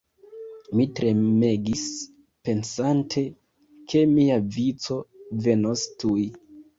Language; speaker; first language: Esperanto; non-native, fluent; Kinyarwanda